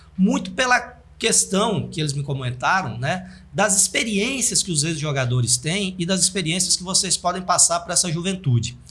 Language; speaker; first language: Portuguese; native; Portuguese